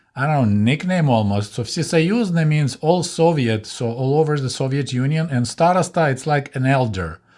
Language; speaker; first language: English; non-native, fluent; Russian